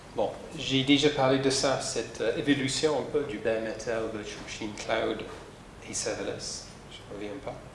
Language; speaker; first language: French; non-native, fluent; English